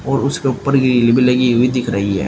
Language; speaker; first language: Hindi; native; Hindi